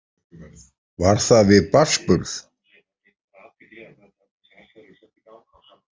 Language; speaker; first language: Icelandic; native; Icelandic